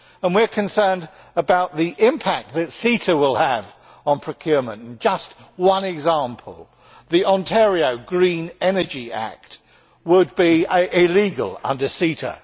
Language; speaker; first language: English; native; English